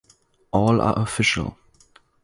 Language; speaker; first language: English; non-native, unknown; German